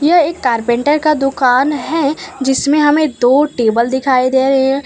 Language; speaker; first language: Hindi; non-native, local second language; Gujarati